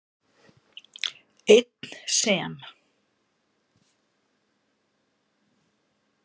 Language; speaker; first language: Icelandic; native; Icelandic